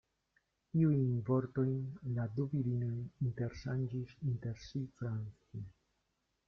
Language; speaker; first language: Esperanto; non-native, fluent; Spanish